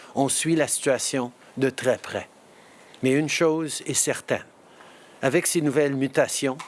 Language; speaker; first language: French; early bilingual, heritage; French